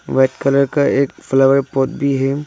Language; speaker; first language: Hindi; early bilingual, other home language; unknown